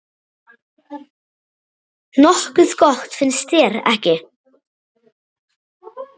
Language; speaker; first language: Icelandic; native; Icelandic